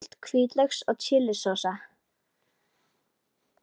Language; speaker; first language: Icelandic; native; Icelandic